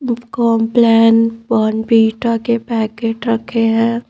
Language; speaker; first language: Hindi; native; Hindi